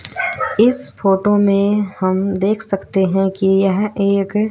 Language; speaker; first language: Hindi; native; Hindi